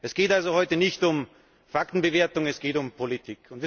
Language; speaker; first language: German; native; German